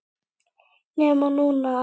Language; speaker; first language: Icelandic; native; Icelandic